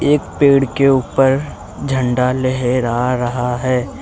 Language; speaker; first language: Hindi; native; Hindi